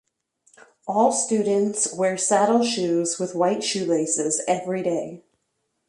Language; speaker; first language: English; native; English